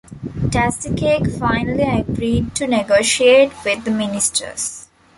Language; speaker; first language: English; non-native, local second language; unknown